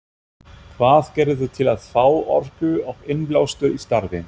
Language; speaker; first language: Icelandic; non-native, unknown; German